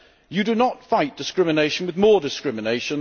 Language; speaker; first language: English; native; English